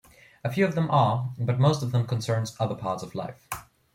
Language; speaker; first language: English; non-native, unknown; German